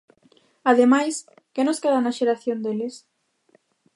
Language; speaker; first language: Galician; native; Galician